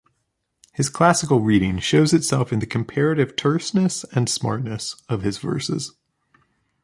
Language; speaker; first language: English; native; English